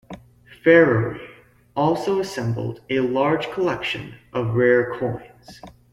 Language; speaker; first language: English; native; English